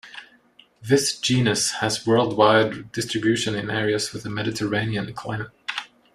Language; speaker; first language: English; non-native, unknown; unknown